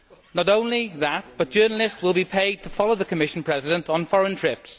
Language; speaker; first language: English; native; English